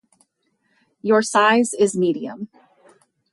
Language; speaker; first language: English; native; English